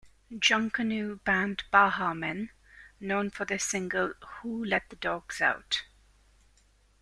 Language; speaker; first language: English; native; English